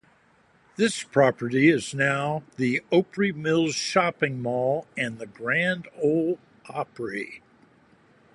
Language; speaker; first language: English; native; English